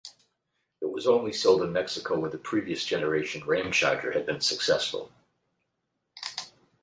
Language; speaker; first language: English; native; English